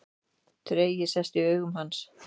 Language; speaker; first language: Icelandic; native; Icelandic